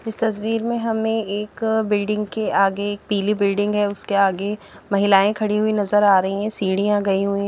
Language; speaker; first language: Hindi; native; Hindi